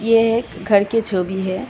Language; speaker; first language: Hindi; non-native, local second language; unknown